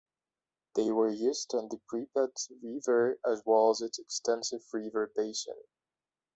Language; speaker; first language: English; non-native, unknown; Belarusian